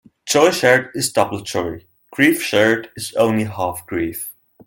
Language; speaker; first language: English; non-native, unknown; German